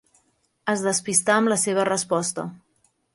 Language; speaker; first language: Catalan; native; Catalan